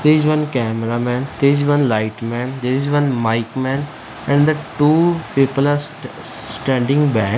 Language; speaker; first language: English; non-native, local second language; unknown